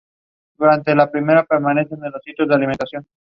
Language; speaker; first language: English; non-native, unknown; Spanish